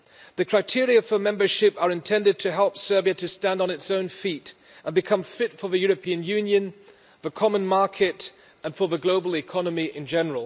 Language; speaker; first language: English; non-native, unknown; German